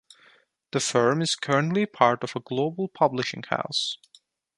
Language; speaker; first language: English; non-native, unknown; Turkish